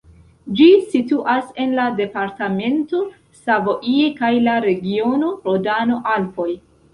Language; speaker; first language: Esperanto; non-native, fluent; Central Kurdish